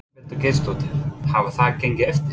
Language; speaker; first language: Icelandic; non-native, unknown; English